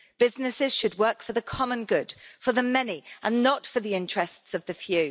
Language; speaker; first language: English; native; English